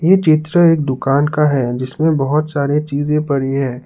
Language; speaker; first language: Hindi; non-native, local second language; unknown